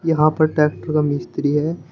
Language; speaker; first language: Hindi; native; Hindi